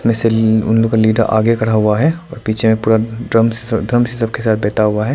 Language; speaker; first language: Hindi; non-native, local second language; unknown